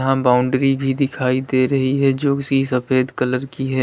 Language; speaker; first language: Hindi; native; Hindi